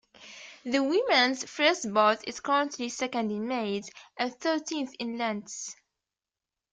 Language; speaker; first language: English; native; English